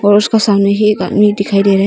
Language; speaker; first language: Hindi; non-native, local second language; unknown